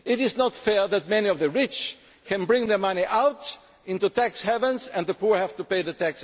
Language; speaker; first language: English; non-native, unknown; German